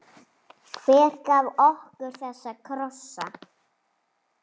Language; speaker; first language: Icelandic; native; Icelandic